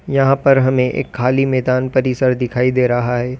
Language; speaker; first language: Hindi; native; Hindi